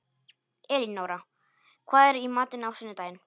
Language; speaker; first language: Icelandic; non-native, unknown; Polish